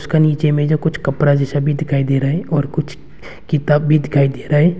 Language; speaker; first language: Hindi; non-native, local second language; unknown